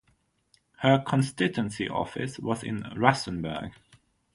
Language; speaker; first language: English; non-native, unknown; German